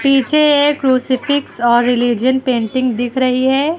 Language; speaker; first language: Hindi; native; Hindi